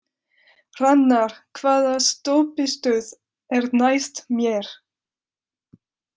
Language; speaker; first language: Icelandic; non-native, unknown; French